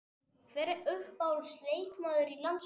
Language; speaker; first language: Icelandic; non-native, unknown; Spanish